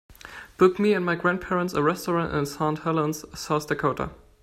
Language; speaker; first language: English; non-native, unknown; German